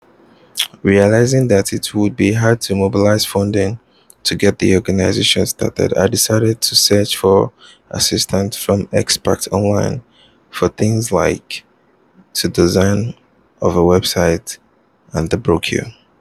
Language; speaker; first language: English; non-native, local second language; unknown